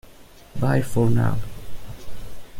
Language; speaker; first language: English; non-native, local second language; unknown